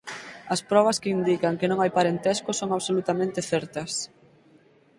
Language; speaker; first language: Galician; native; Galician